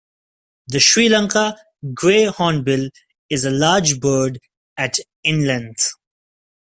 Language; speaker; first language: English; non-native, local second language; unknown